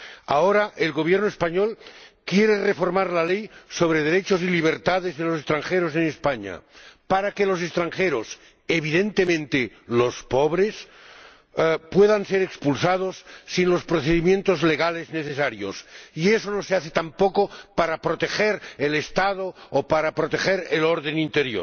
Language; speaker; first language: Spanish; non-native, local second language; Catalan